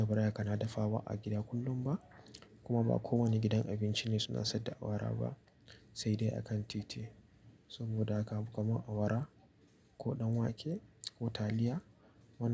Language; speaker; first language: Hausa; native; Hausa